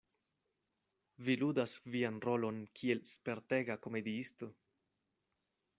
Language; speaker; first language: Esperanto; non-native, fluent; Spanish